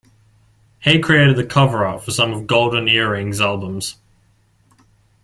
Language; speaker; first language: English; native; English